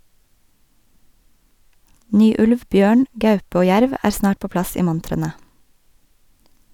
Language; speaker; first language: Norwegian; native; Norwegian